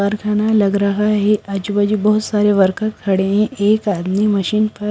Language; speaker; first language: Hindi; non-native, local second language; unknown